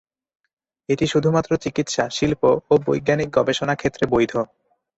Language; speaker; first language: Bangla; non-native, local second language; Chittagonian